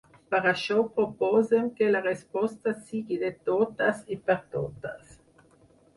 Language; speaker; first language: Catalan; non-native, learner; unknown